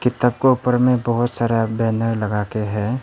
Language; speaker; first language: Hindi; non-native, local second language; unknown